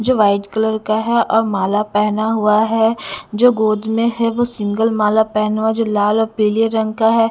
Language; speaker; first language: Hindi; non-native, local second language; Punjabi